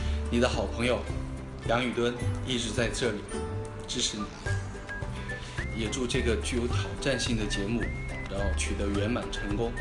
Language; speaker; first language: Chinese; native; Chinese